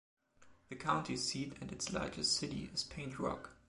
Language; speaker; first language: English; non-native, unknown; German